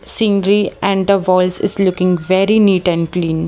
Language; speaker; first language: English; non-native, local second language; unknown